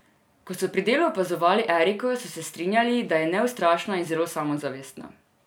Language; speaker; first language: Slovenian; non-native, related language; Serbian